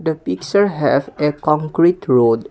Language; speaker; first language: English; non-native, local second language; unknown